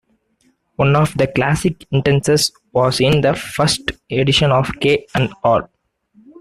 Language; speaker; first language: English; native; English